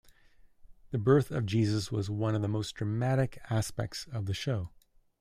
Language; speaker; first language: English; native; English